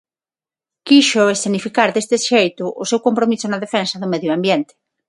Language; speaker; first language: Galician; non-native, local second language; Spanish